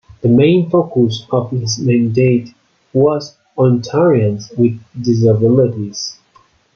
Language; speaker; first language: English; non-native, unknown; Spanish